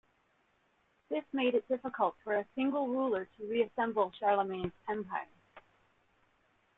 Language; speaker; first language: English; native; English